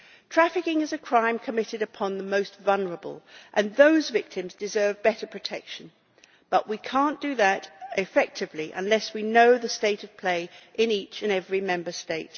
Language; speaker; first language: English; native; English